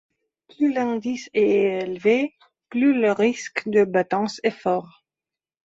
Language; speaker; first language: French; non-native, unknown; Belarusian